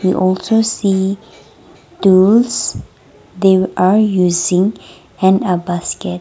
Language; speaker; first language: English; non-native, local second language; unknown